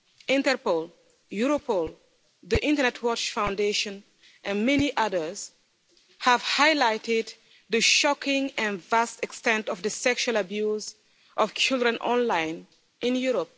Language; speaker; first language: English; non-native, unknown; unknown